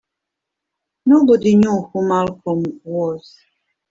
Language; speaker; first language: English; native; English